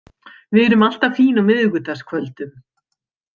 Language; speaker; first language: Icelandic; native; Icelandic